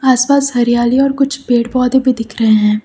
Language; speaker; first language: Hindi; native; Hindi